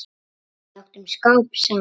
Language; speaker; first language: Icelandic; native; Icelandic